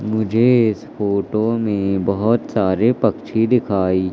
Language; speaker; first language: Hindi; native; Hindi